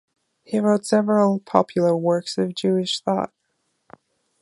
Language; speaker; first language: English; non-native, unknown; German